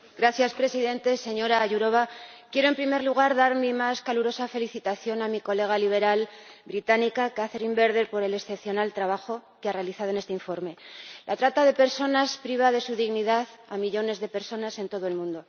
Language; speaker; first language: Spanish; native; Spanish